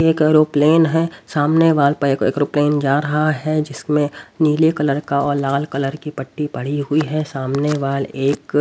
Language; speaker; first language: Hindi; native; Hindi